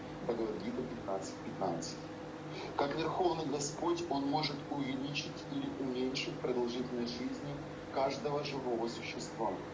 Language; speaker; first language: Russian; native; Russian